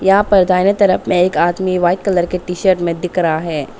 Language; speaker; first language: Hindi; non-native, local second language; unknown